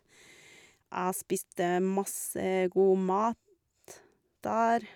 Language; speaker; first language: Norwegian; non-native, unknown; Portuguese